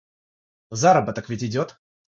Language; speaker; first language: Russian; non-native, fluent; Georgian